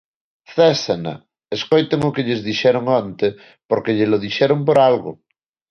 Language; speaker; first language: Galician; non-native, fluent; Spanish